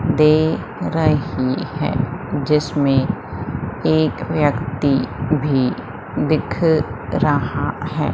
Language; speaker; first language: Hindi; native; Hindi